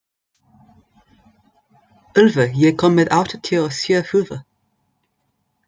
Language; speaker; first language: Icelandic; non-native, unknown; English